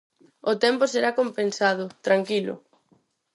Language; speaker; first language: Galician; non-native, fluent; Spanish